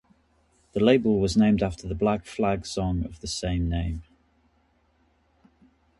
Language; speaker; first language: English; native; English